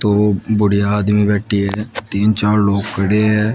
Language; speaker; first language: Hindi; native; Hindi